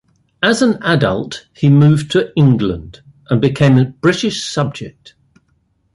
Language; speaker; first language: English; native; English